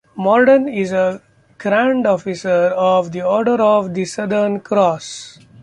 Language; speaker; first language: English; non-native, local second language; Marathi